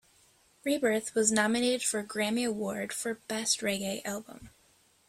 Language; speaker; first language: English; native; English